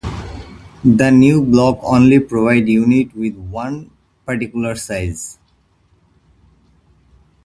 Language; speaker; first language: English; non-native, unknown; Bangla